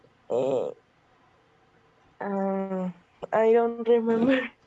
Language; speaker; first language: English; non-native, learner; Spanish